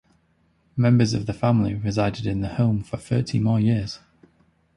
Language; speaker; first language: English; native; English